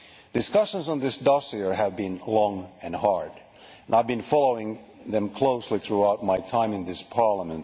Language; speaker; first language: English; non-native, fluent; Finnish